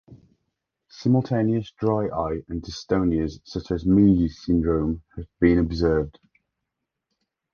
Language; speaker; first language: English; native; English